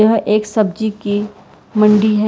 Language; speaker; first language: Hindi; non-native, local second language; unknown